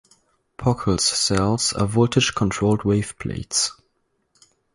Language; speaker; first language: English; non-native, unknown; German